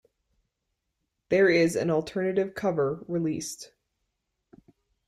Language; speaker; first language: English; native; English